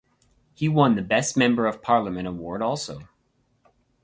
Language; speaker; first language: English; native; English